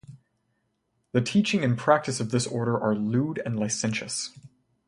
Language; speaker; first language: English; native; English